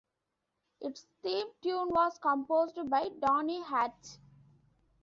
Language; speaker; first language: English; non-native, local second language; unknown